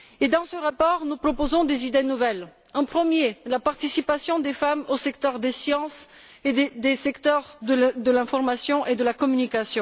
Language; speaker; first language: French; non-native, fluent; Bulgarian